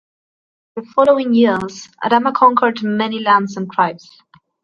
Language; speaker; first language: English; non-native, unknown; Spanish